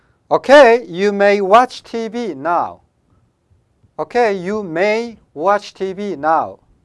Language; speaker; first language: English; non-native, fluent; Korean